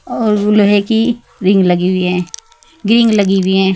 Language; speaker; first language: Hindi; native; Hindi